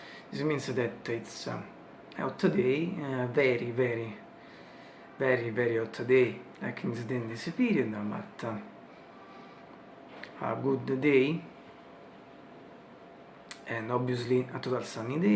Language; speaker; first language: English; non-native, learner; Italian